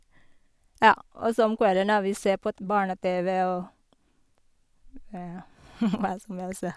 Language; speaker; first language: Norwegian; non-native, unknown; Filipino